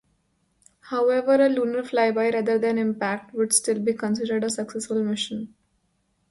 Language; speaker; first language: English; non-native, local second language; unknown